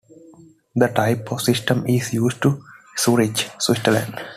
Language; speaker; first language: English; non-native, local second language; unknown